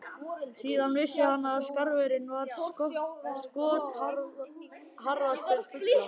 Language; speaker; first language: Icelandic; native; Icelandic